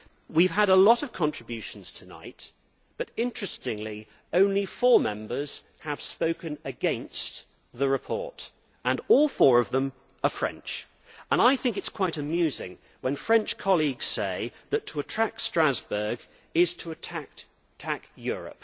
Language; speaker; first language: English; native; English